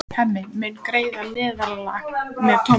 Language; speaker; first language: Icelandic; native; Icelandic